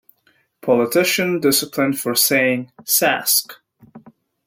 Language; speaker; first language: English; native; English